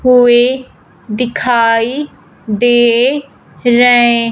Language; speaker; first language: Hindi; non-native, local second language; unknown